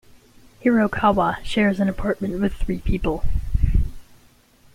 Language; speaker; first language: English; native; English